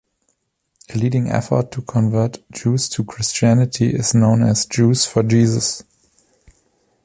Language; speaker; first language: English; non-native, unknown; German